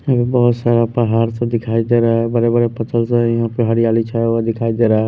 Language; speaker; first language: Hindi; non-native, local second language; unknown